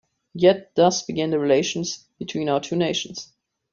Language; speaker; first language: English; non-native, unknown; German